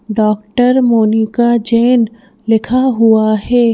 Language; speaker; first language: Hindi; native; Hindi